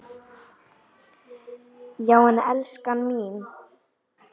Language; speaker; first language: Icelandic; native; Icelandic